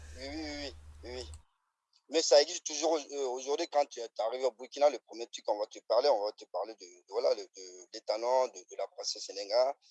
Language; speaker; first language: French; non-native, local second language; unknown